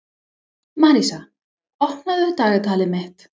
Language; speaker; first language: Icelandic; non-native, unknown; English